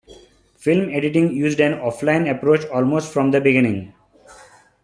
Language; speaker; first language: English; non-native, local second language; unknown